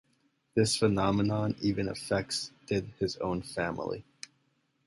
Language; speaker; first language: English; native; English